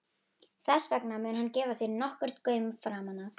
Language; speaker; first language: Icelandic; native; Icelandic